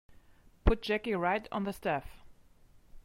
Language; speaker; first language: English; non-native, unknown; German